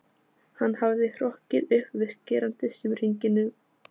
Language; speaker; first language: Icelandic; non-native, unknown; Polish